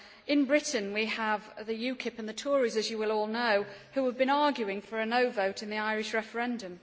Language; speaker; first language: English; native; English